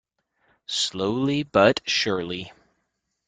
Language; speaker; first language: English; native; English